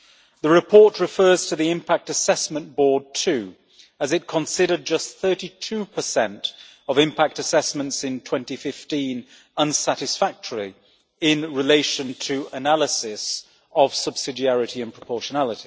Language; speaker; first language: English; native; English